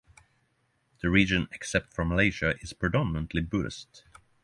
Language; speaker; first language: English; non-native, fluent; Norwegian